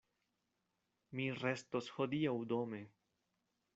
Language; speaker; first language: Esperanto; non-native, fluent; Spanish